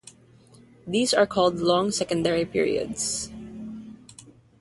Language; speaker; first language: English; non-native, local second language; Filipino